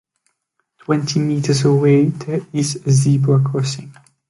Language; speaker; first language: English; non-native, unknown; French